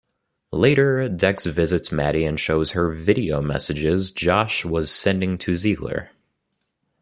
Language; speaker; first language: English; native; English